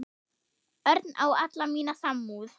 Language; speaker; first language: Icelandic; non-native, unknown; German